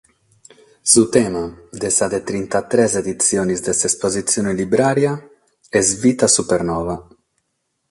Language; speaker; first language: Sardinian; non-native, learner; Catalan